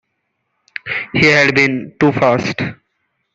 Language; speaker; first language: English; non-native, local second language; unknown